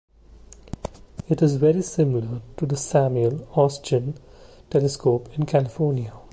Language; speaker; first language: English; non-native, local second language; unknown